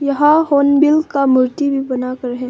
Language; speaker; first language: Hindi; non-native, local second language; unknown